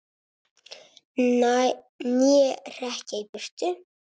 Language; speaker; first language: Icelandic; non-native, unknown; Italian